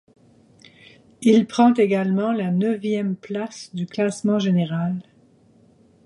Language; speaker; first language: French; native; French